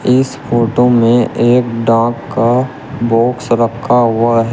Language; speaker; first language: Hindi; native; Hindi